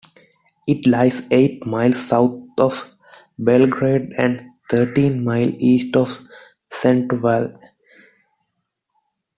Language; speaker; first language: English; non-native, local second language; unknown